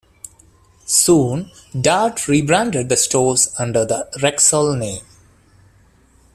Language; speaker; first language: English; non-native, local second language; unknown